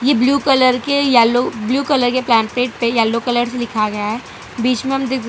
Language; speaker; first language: Hindi; non-native, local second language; Gujarati